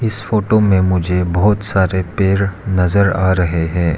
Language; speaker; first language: Hindi; non-native, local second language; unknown